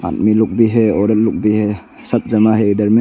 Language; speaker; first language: Hindi; non-native, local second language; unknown